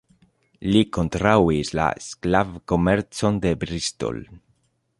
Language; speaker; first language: Esperanto; non-native, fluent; Spanish